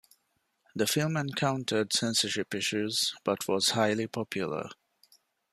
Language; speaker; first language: English; non-native, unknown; Divehi